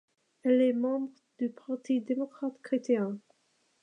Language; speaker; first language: French; non-native, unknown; English